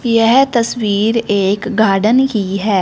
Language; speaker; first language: Hindi; non-native, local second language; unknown